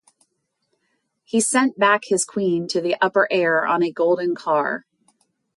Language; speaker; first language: English; native; English